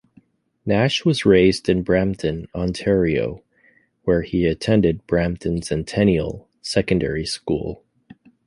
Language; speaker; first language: English; native; English